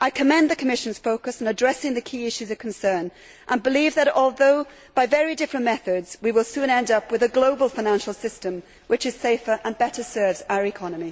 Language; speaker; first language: English; native; English